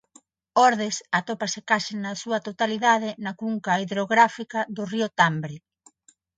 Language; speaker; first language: Galician; non-native, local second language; Spanish